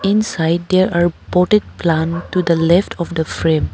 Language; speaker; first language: English; non-native, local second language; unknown